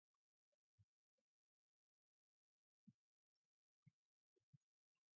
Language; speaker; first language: English; non-native, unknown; Mongolian